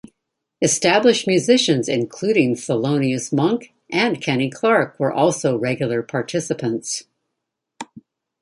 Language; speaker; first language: English; native; English